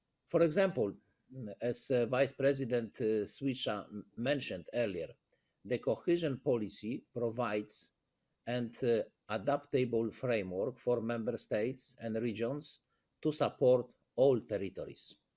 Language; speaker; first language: English; non-native, fluent; Polish